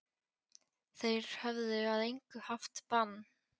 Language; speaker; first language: Icelandic; non-native, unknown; Polish